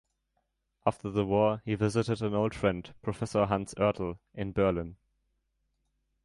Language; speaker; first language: English; non-native, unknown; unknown